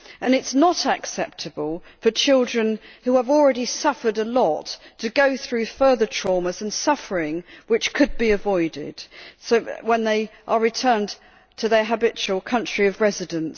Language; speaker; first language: English; native; English